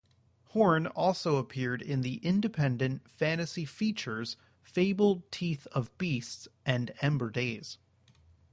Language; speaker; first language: English; native; English